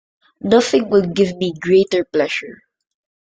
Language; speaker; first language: English; non-native, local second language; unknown